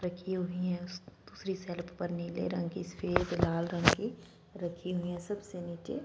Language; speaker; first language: Hindi; non-native, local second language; Punjabi